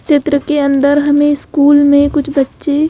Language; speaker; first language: Hindi; native; Hindi